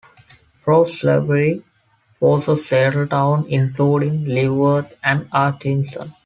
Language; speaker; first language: English; non-native, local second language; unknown